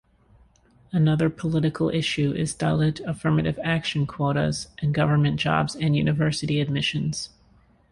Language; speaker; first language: English; native; English